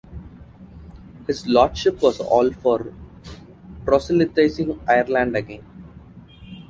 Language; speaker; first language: English; non-native, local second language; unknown